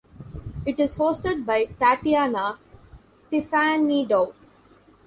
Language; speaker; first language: English; non-native, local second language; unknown